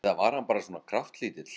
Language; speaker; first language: Icelandic; native; Icelandic